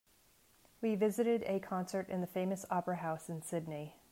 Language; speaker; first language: English; native; English